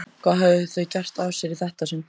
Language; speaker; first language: Icelandic; native; Icelandic